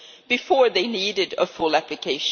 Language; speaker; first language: English; non-native, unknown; Swedish